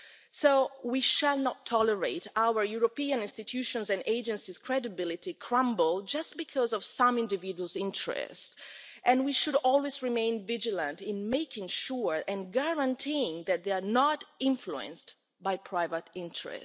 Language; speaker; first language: English; non-native, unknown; Italian